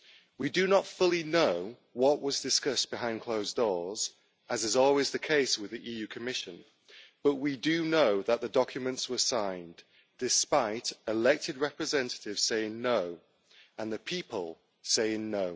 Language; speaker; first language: English; native; English